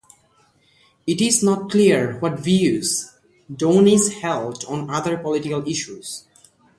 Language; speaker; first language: English; non-native, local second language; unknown